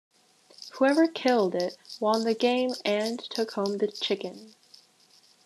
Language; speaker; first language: English; native; English